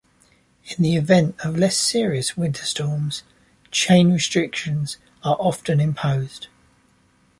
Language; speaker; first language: English; native; English